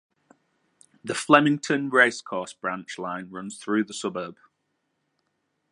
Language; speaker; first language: English; native; English